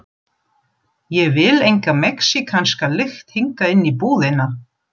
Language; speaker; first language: Icelandic; non-native, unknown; German